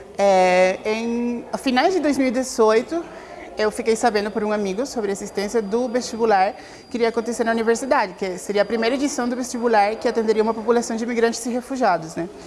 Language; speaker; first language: Portuguese; non-native, fluent; Spanish